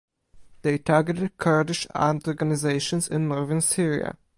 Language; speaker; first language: English; non-native, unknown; Polish